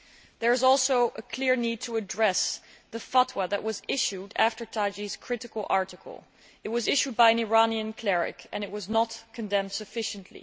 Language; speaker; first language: English; non-native, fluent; Dutch